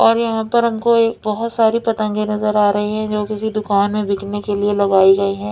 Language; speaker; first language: Hindi; non-native, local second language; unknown